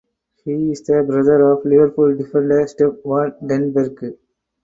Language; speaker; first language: English; non-native, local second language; Tamil